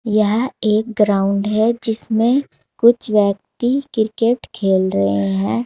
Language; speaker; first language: Hindi; native; Hindi